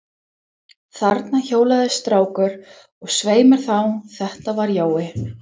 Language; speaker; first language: Icelandic; non-native, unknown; English